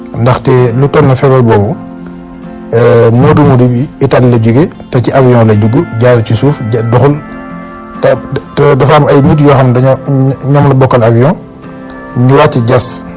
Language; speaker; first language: Wolof; native; Wolof